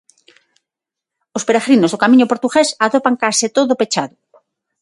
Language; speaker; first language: Galician; non-native, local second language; Spanish